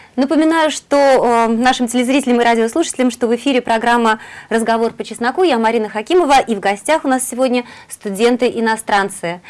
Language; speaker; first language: Russian; native; Russian